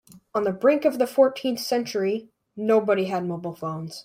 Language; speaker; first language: English; native; English